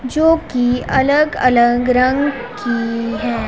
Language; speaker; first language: Hindi; non-native, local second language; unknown